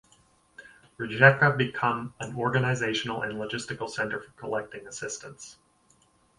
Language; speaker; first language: English; native; English